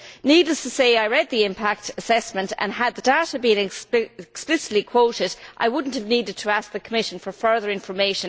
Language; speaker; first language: English; native; English